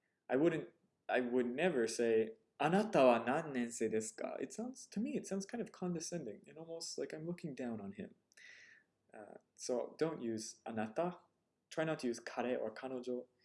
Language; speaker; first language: English; native; English